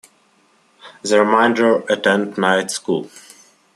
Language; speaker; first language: English; non-native, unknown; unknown